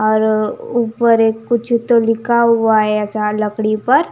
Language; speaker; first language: Hindi; non-native, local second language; Punjabi